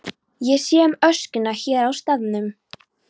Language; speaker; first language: Icelandic; non-native, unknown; Polish